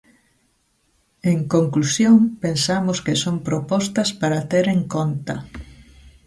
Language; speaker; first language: Galician; native; Galician